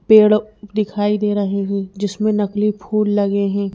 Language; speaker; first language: Hindi; native; Hindi